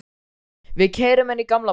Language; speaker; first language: Icelandic; native; Icelandic